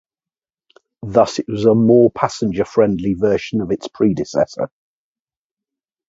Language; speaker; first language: English; native; English